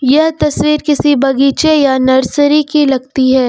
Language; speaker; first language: Hindi; native; Hindi